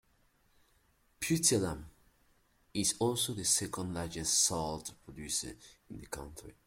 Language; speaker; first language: English; native; English